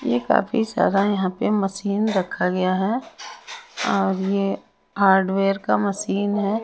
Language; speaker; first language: Hindi; non-native, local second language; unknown